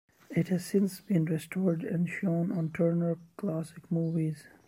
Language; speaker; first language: English; non-native, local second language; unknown